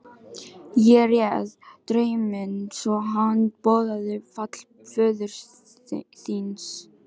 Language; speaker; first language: Icelandic; non-native, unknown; Filipino